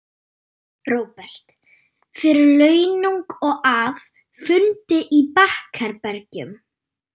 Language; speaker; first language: Icelandic; non-native, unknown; German